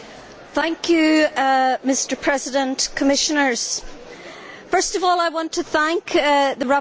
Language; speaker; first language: English; native; English